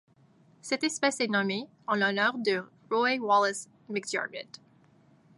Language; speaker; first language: French; native; French